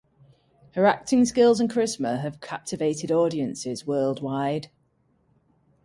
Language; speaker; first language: English; native; English